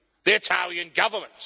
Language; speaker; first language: English; native; English